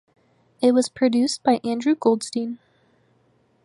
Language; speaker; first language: English; native; English